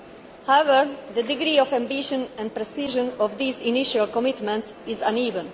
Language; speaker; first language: English; non-native, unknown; Hungarian